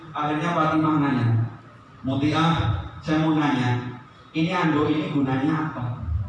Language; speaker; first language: Indonesian; non-native, local second language; Sundanese